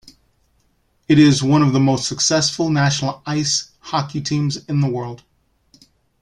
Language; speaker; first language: English; native; English